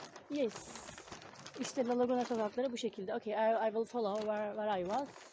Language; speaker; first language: English; non-native, learner; Turkish